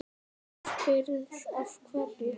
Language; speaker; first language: Icelandic; native; Icelandic